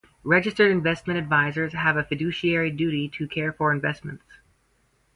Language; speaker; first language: English; native; English